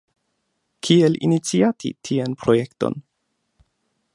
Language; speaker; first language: Esperanto; non-native, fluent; German